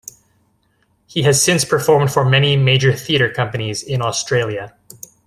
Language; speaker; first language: English; native; English